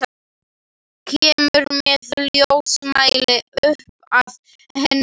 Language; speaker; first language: Icelandic; non-native, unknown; Slovak